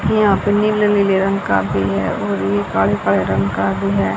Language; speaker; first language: Hindi; native; Hindi